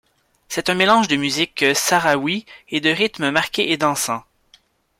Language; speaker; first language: French; native; French